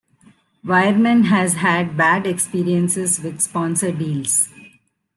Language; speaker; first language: English; non-native, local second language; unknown